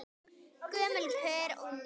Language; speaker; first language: Icelandic; native; Icelandic